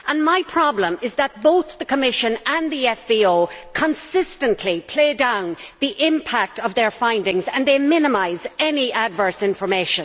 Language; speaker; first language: English; native; English